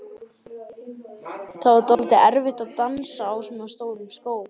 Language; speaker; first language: Icelandic; native; Icelandic